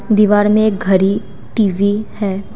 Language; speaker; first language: Hindi; non-native, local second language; Assamese